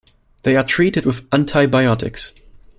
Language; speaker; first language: English; non-native, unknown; German